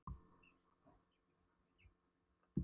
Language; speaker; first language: Icelandic; non-native, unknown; Polish